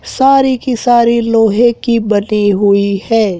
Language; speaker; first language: Hindi; native; Hindi